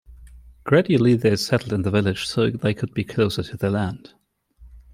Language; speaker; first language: English; non-native, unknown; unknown